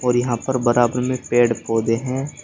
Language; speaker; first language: Hindi; native; Hindi